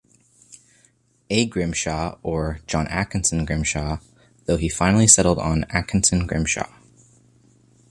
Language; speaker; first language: English; native; English